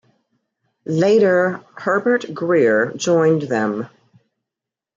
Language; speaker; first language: English; native; English